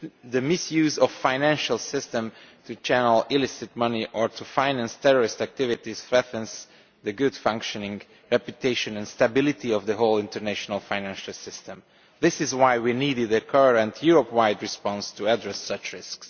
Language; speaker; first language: English; non-native, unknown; Romanian